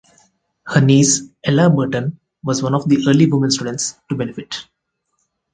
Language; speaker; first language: English; non-native, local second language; Telugu